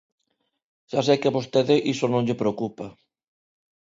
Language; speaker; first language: Galician; non-native, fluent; Spanish